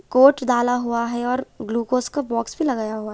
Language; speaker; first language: Hindi; non-native, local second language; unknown